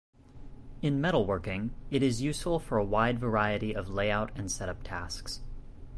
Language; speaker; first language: English; native; English